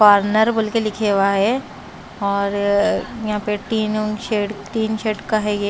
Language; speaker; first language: Hindi; non-native, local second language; Punjabi